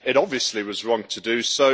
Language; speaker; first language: English; native; English